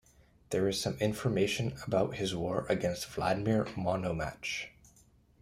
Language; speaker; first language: English; native; English